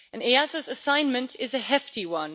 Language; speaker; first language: English; non-native, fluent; Dutch